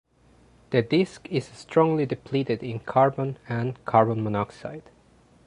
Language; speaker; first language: English; non-native, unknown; Spanish